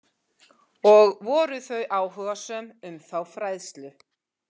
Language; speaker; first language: Icelandic; native; Icelandic